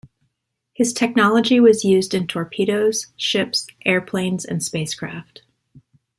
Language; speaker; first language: English; native; English